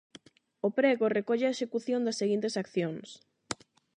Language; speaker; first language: Galician; non-native, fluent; Spanish